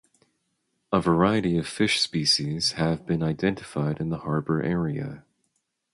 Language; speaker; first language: English; native; English